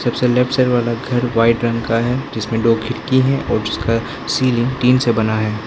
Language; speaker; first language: Hindi; non-native, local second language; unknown